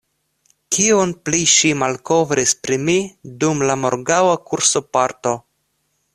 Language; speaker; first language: Esperanto; non-native, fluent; Russian